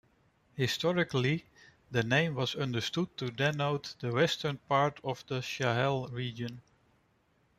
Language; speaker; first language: English; non-native, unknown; Dutch